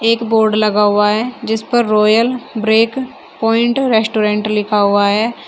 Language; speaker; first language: Hindi; native; Hindi